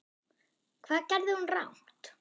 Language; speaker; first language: Icelandic; non-native, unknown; German